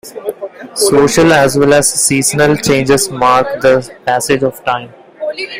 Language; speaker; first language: English; non-native, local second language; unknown